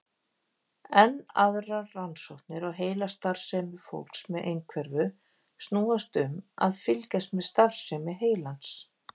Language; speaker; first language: Icelandic; native; Icelandic